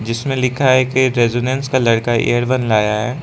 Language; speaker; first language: Hindi; non-native, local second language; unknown